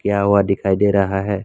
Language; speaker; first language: Hindi; non-native, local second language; Assamese